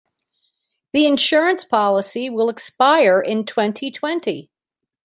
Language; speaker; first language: English; native; English